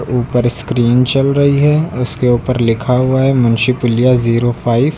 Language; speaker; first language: Hindi; native; Hindi